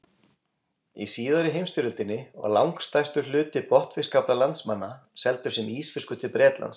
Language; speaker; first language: Icelandic; native; Icelandic